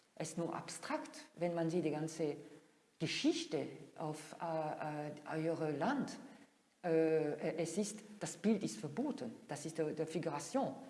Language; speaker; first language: German; non-native, fluent; French